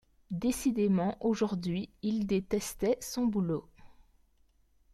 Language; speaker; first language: French; native; French